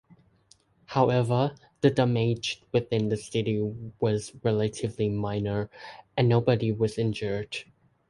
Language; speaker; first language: English; non-native, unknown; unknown